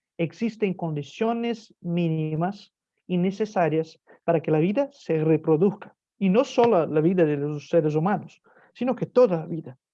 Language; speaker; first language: Spanish; non-native, fluent; Portuguese